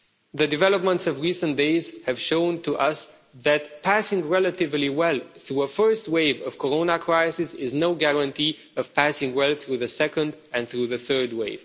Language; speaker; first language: English; non-native, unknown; Romanian